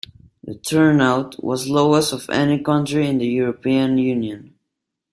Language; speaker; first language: English; non-native, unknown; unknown